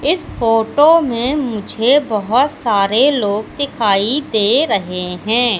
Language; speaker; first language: Hindi; native; Hindi